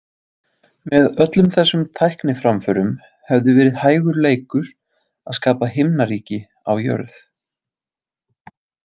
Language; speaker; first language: Icelandic; native; Icelandic